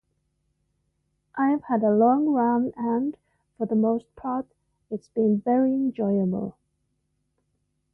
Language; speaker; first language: English; non-native, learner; Finnish